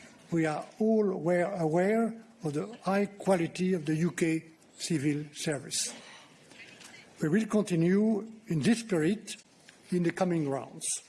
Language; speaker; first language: English; non-native, fluent; French